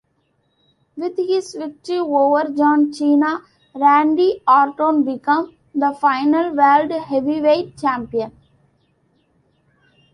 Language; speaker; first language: English; non-native, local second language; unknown